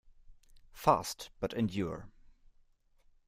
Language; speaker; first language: English; non-native, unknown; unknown